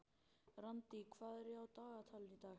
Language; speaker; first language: Icelandic; native; Icelandic